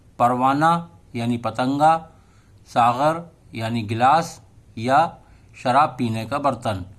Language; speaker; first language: Urdu; native; Urdu